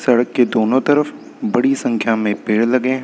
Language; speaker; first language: Hindi; native; Hindi